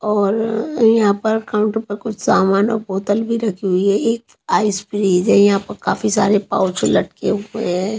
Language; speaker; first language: Hindi; native; Hindi